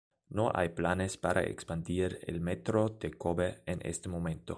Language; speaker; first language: Spanish; non-native, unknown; German